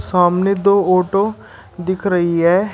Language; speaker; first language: Hindi; native; Hindi